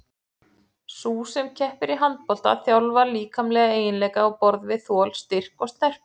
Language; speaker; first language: Icelandic; native; Icelandic